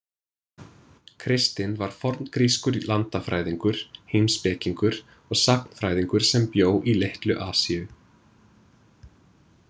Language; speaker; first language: Icelandic; non-native, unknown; English